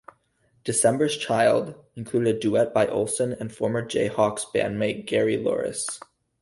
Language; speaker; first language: English; native; English